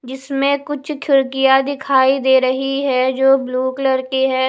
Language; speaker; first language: Hindi; non-native, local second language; Punjabi